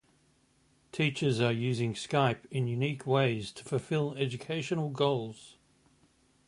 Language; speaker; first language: English; native; English